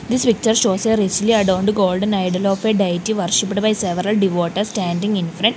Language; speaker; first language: English; non-native, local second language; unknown